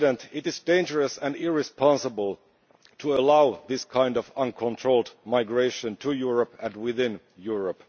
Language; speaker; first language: English; non-native, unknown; Finnish